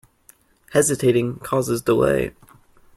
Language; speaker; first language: English; native; English